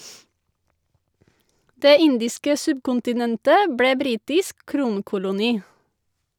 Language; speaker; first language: Norwegian; native; Norwegian